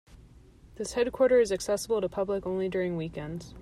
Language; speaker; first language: English; native; English